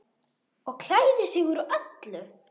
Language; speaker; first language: Icelandic; non-native, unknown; German